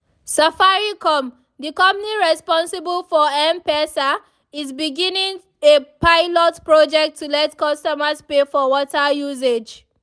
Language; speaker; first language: English; non-native, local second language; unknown